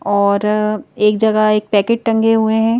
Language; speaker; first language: Hindi; native; Hindi